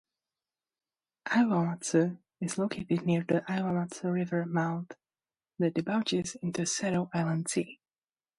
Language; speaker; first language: English; native; English